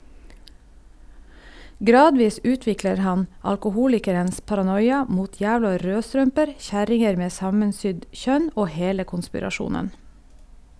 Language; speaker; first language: Norwegian; native; Norwegian